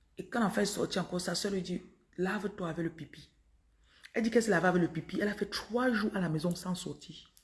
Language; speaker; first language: French; non-native, local second language; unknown